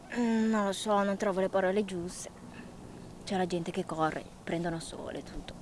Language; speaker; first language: Italian; non-native, fluent; Portuguese